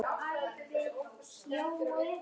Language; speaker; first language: Icelandic; native; Icelandic